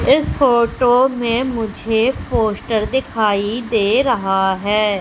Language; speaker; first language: Hindi; native; Hindi